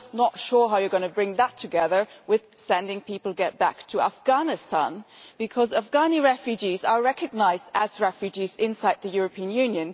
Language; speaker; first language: English; non-native, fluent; German